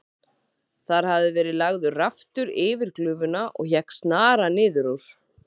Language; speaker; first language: Icelandic; native; Icelandic